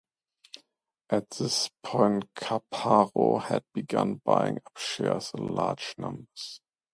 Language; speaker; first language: English; non-native, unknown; German